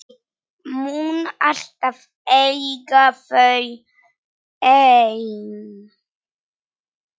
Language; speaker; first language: Icelandic; non-native, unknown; Polish